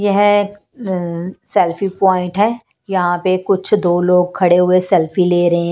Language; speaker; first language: Hindi; non-native, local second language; Punjabi